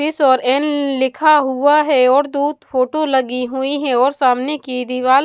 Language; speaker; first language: Hindi; non-native, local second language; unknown